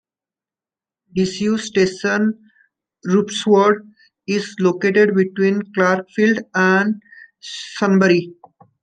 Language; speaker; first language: English; non-native, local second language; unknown